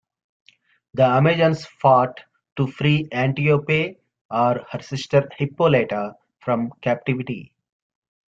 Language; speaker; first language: English; native; English